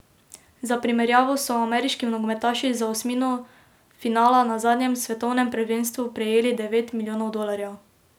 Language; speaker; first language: Slovenian; native; Slovenian